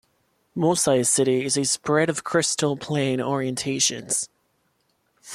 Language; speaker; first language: English; non-native, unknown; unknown